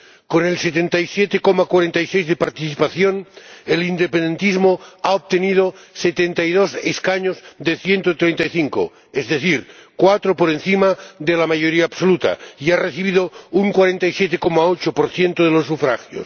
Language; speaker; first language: Spanish; non-native, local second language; Catalan